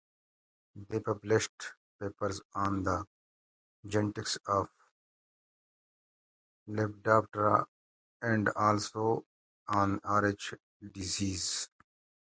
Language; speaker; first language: English; native; English